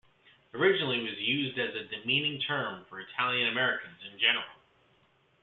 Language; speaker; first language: English; native; English